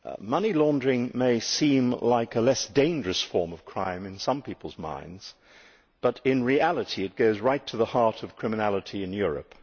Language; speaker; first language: English; native; English